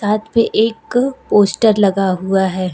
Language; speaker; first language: Hindi; native; Hindi